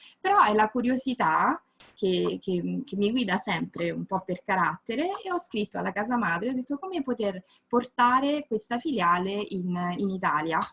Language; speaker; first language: Italian; native; Italian